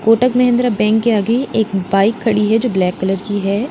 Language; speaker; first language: Hindi; native; Hindi